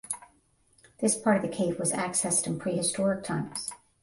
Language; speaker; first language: English; native; English